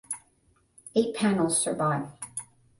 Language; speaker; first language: English; native; English